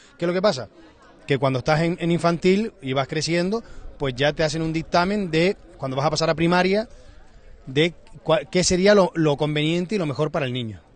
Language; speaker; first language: Spanish; native; Spanish